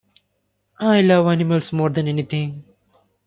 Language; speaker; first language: English; non-native, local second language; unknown